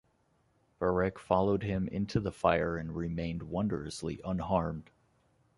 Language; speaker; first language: English; native; English